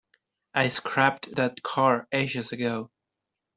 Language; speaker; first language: English; non-native, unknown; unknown